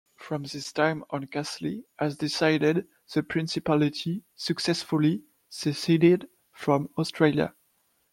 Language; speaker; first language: English; non-native, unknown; French